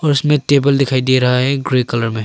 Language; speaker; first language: Hindi; early bilingual, other home language; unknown